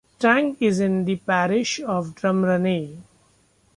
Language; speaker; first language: English; non-native, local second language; Marathi